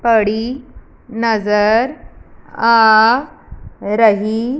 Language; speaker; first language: Hindi; non-native, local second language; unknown